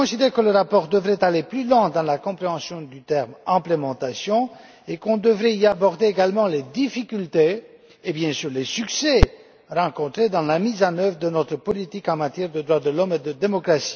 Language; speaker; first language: French; non-native, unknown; Romanian